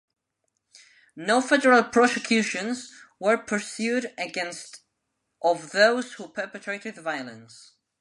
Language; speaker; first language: English; non-native, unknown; Spanish